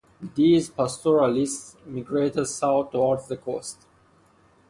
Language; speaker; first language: English; non-native, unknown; Persian